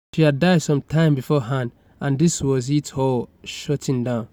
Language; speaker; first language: English; non-native, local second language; Yoruba